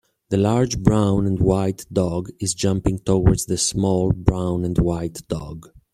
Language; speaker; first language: English; native; English